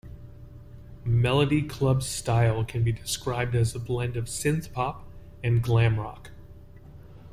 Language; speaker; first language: English; native; English